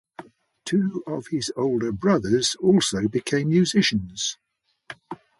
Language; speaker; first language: English; native; English